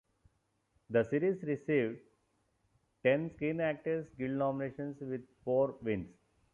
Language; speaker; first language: English; non-native, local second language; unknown